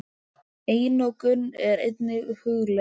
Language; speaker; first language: Icelandic; native; Icelandic